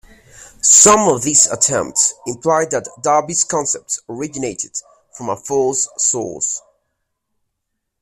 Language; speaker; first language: English; native; English